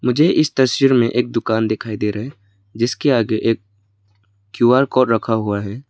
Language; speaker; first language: Hindi; non-native, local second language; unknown